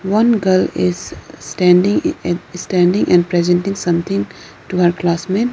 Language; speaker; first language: English; non-native, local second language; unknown